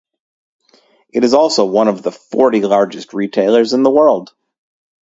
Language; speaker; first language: English; native; English